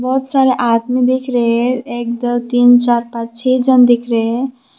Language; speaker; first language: Hindi; non-native, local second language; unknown